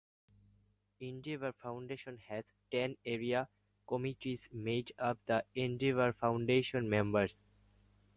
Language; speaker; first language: English; native; English